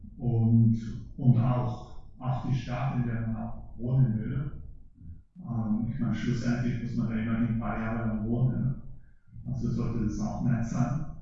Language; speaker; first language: German; early bilingual, heritage; German